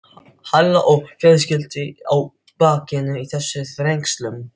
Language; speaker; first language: Icelandic; non-native, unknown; Filipino